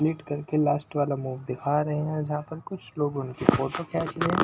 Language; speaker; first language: Hindi; non-native, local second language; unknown